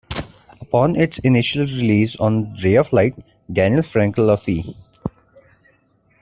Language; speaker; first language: English; non-native, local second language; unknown